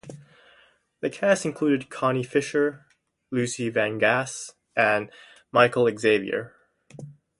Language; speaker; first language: English; native; English